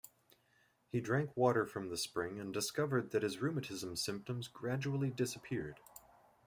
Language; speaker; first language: English; native; English